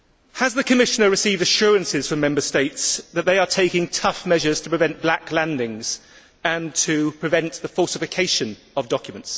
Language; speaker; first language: English; native; English